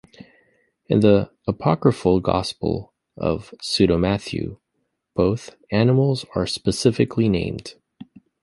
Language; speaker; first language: English; native; English